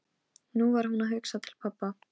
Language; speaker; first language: Icelandic; non-native, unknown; Polish